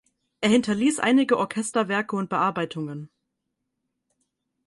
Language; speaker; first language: German; native; German